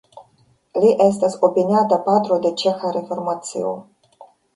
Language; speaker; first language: Esperanto; non-native, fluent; Russian